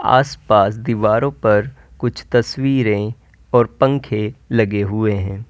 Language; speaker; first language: Hindi; native; Hindi